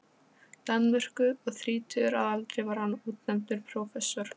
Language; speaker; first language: Icelandic; non-native, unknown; Polish